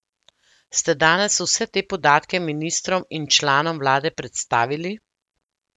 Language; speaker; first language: Slovenian; native; Slovenian